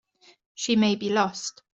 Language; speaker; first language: English; native; English